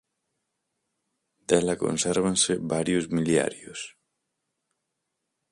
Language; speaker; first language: Galician; native; Galician